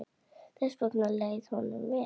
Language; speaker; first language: Icelandic; native; Icelandic